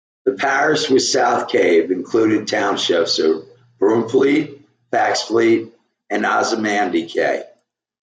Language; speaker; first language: English; native; English